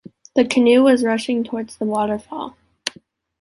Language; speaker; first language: English; native; English